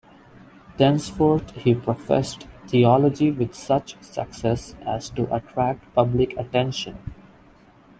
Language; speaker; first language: English; non-native, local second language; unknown